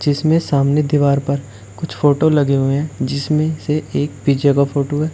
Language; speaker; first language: Hindi; native; Hindi